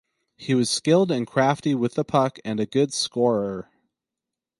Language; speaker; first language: English; native; English